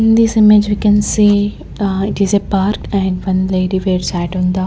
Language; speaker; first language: English; non-native, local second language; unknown